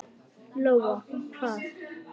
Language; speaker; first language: Icelandic; native; Icelandic